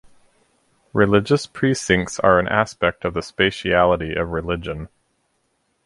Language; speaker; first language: English; native; English